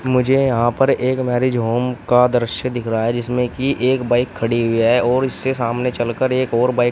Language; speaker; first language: Hindi; native; Hindi